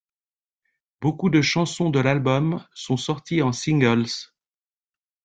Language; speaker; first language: French; native; French